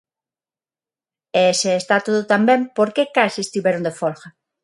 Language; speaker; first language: Galician; non-native, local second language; Spanish